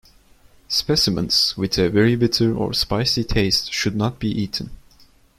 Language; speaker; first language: English; non-native, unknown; Turkish